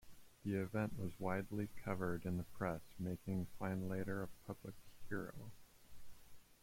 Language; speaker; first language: English; native; English